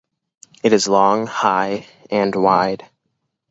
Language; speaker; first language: English; native; English